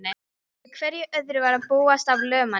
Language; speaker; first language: Icelandic; non-native, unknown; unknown